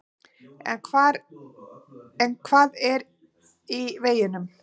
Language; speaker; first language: Icelandic; native; Icelandic